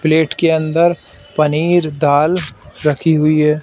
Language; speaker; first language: Hindi; native; Hindi